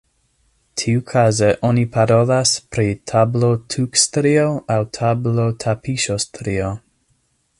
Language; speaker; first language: Esperanto; non-native, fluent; English